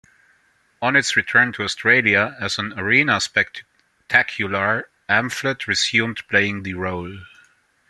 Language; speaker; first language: English; non-native, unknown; German